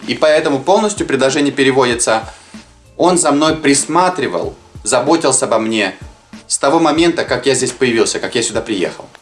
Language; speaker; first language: Russian; native; Russian